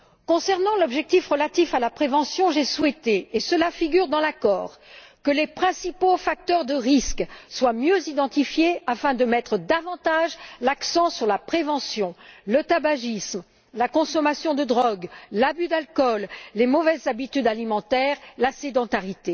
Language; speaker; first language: French; native; French